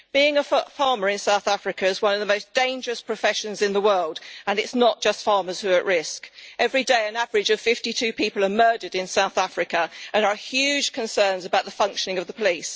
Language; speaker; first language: English; native; English